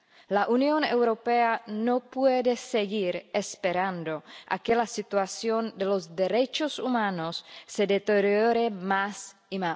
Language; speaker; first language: Spanish; non-native, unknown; Czech